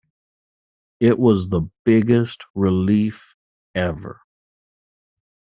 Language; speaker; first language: English; native; English